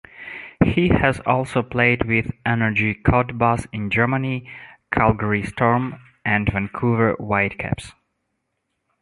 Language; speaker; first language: English; non-native, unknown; Russian